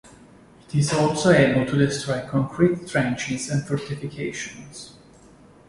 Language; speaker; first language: English; non-native, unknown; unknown